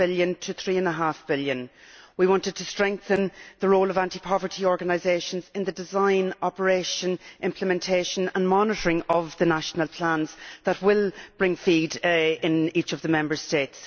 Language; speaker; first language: English; native; English